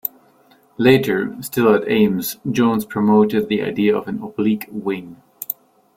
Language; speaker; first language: English; non-native, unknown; German